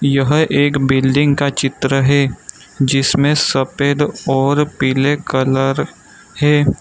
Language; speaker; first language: Hindi; non-native, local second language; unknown